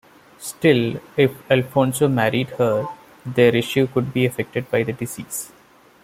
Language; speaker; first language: English; non-native, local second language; Malayalam